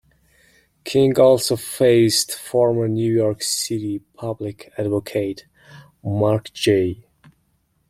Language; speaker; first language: English; non-native, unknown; Mongolian